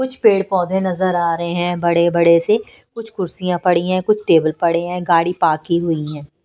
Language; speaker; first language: Hindi; non-native, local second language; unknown